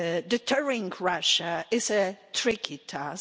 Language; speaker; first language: English; non-native, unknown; Polish